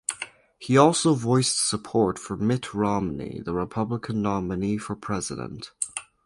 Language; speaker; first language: English; native; English